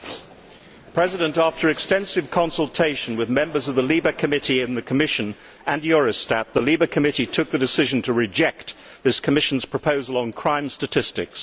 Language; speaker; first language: English; native; English